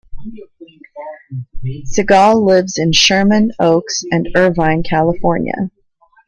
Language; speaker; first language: English; native; English